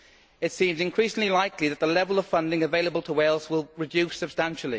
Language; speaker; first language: English; native; English